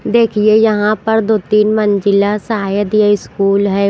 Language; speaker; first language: Hindi; non-native, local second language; Punjabi